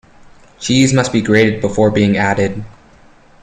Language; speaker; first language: English; native; English